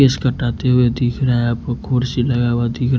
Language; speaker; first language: Hindi; non-native, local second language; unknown